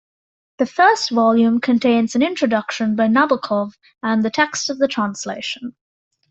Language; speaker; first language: English; native; English